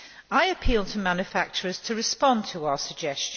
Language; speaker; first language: English; non-native, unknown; Polish